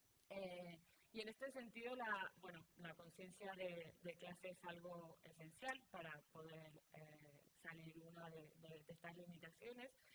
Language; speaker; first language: Spanish; native; Spanish